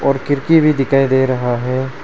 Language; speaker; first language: Hindi; non-native, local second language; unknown